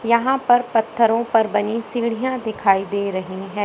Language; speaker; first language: Hindi; native; Hindi